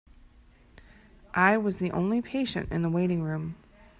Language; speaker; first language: English; native; English